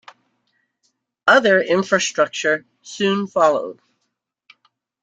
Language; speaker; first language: English; native; English